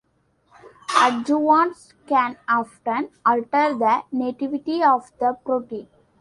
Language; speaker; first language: English; non-native, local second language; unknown